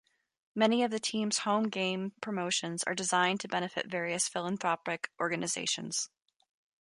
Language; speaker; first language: English; native; English